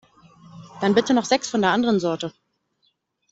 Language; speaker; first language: German; native; German